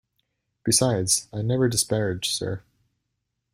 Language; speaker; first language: English; native; English